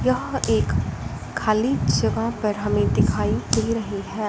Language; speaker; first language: Hindi; non-native, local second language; Punjabi